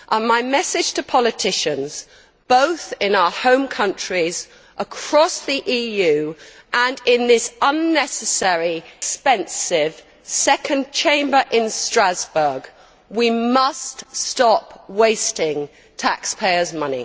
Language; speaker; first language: English; native; English